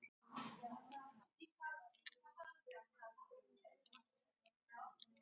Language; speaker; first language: Icelandic; native; Icelandic